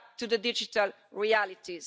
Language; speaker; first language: English; non-native, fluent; Italian